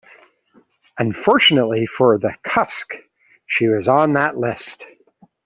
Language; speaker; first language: English; native; English